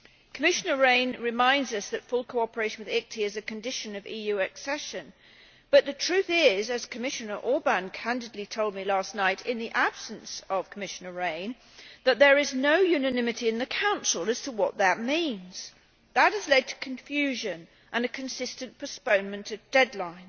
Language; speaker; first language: English; native; English